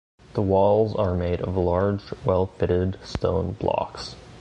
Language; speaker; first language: English; native; English